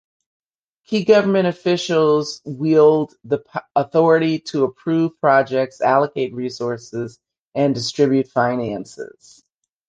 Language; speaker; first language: English; native; English